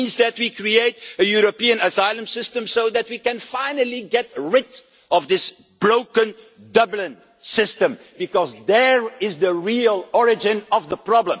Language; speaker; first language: English; non-native, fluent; Dutch